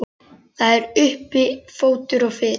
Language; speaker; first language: Icelandic; native; Icelandic